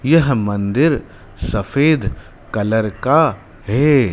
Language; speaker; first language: Hindi; native; Hindi